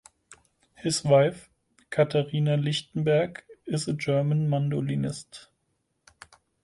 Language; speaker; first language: English; non-native, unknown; German